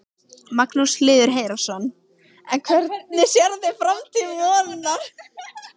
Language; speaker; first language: Icelandic; native; Icelandic